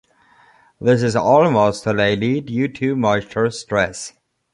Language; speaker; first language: English; non-native, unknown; German